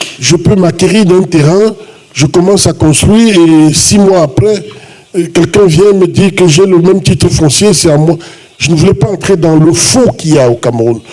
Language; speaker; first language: French; non-native, local second language; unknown